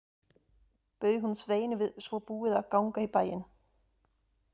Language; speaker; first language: Icelandic; non-native, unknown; German